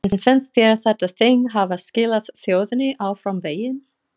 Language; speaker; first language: Icelandic; non-native, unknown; English